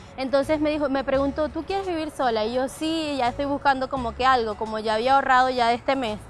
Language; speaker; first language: Spanish; native; Spanish